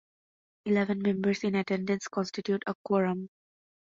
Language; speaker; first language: English; non-native, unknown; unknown